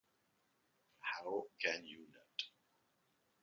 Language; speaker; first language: English; non-native, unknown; French